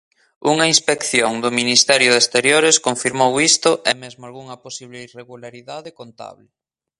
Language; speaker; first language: Galician; native; Galician